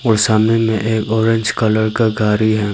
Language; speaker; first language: Hindi; non-native, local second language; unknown